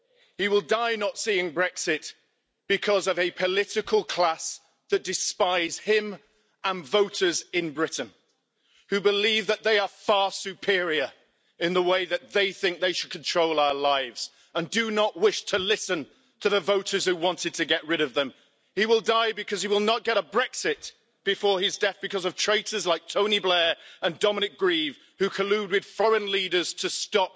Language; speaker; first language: English; native; English